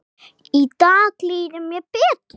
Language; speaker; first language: Icelandic; non-native, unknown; English